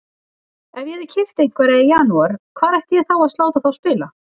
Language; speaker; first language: Icelandic; native; Icelandic